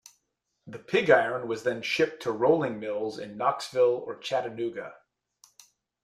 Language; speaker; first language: English; native; English